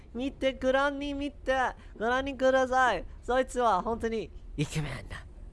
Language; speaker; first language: Japanese; non-native, learner; English